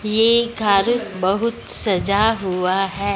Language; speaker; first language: Hindi; non-native, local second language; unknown